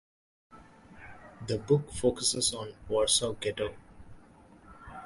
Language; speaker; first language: English; non-native, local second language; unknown